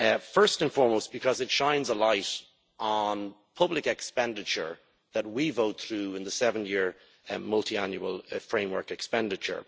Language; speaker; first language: English; native; English